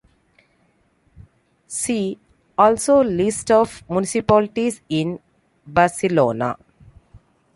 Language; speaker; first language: English; non-native, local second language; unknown